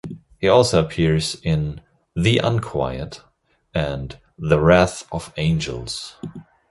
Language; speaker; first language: English; non-native, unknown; German